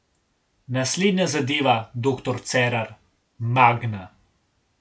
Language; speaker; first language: Slovenian; native; Slovenian